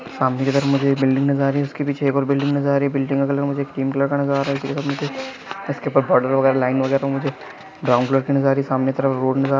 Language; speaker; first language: Hindi; non-native, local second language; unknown